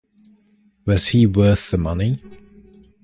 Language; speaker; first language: English; native; English